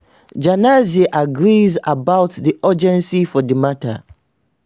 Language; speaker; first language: English; non-native, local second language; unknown